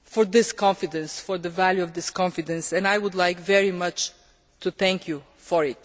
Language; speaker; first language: English; non-native, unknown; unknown